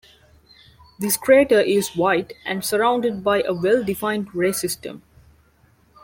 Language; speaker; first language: English; non-native, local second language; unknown